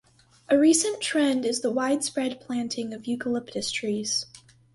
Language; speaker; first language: English; native; English